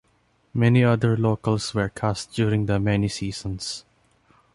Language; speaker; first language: English; non-native, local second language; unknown